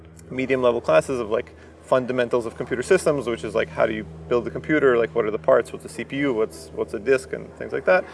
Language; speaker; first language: English; early bilingual, other home language; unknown